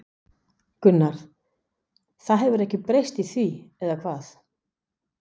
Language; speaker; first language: Icelandic; non-native, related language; Danish